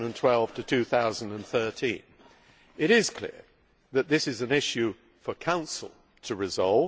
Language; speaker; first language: English; native; English